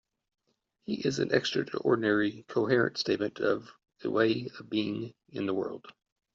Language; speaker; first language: English; native; English